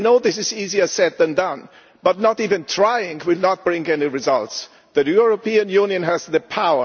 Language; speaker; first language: English; non-native, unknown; German